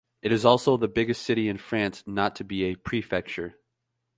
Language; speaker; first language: English; native; English